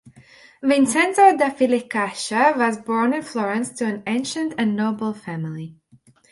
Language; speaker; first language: English; non-native, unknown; Latvian